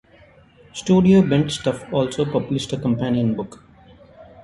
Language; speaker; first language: English; non-native, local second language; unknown